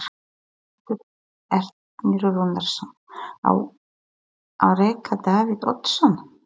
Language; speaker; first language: Icelandic; non-native, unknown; Polish